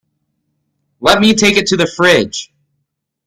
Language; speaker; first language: English; native; English